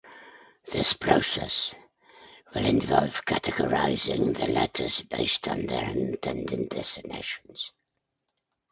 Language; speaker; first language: English; native; English